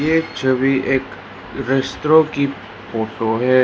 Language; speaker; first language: Hindi; non-native, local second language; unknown